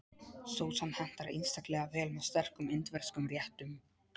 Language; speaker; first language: Icelandic; non-native, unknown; Polish